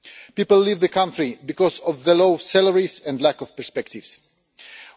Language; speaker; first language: English; non-native, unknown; Russian